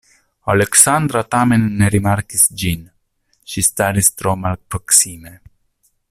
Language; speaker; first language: Esperanto; non-native, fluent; Italian